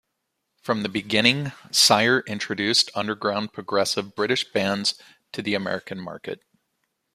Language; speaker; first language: English; native; English